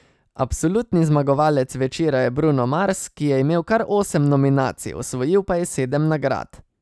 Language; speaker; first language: Slovenian; native; Slovenian